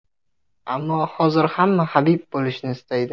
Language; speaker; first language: Uzbek; non-native, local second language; Kazakh